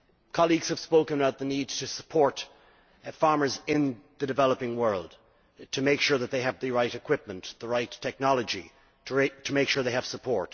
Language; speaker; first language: English; native; English